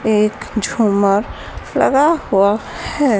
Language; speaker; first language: Hindi; native; Hindi